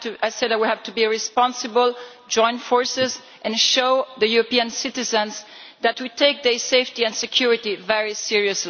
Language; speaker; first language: English; non-native, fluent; Italian